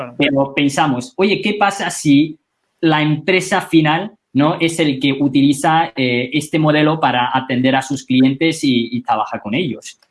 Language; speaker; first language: Spanish; non-native, fluent; Chinese